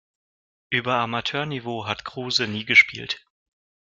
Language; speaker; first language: German; non-native, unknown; Russian